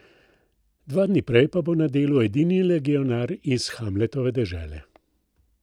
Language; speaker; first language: Slovenian; native; Slovenian